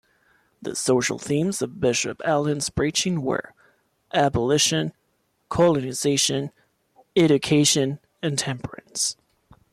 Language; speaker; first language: English; non-native, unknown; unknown